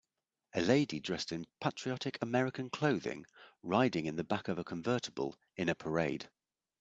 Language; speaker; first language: English; native; English